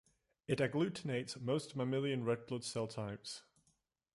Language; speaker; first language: English; native; English